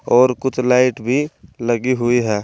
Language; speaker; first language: Hindi; native; Hindi